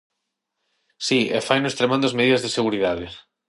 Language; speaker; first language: Galician; non-native, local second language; Spanish